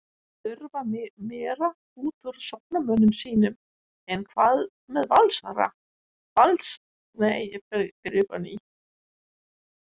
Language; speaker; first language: Icelandic; non-native, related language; Danish